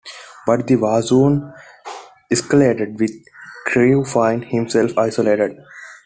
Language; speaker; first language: English; non-native, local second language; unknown